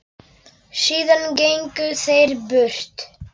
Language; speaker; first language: Icelandic; non-native, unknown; Polish